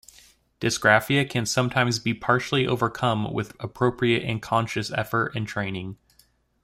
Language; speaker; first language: English; native; English